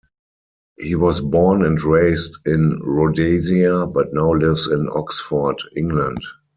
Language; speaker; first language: English; non-native, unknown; German